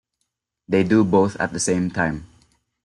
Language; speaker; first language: English; non-native, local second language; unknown